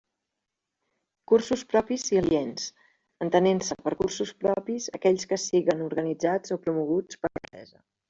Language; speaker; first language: Catalan; native; Catalan